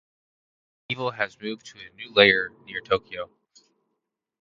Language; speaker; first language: English; native; English